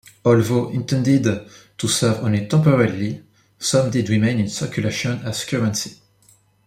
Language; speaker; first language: English; non-native, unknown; French